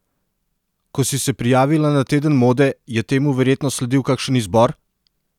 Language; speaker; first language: Slovenian; non-native, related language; Serbian